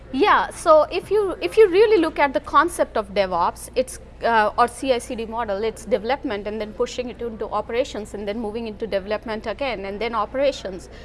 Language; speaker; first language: English; non-native, local second language; Hindi